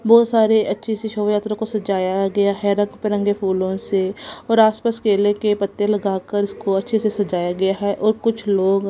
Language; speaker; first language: Hindi; non-native, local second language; Punjabi